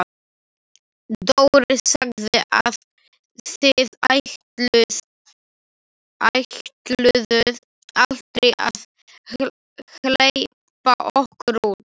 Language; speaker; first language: Icelandic; non-native, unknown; Slovak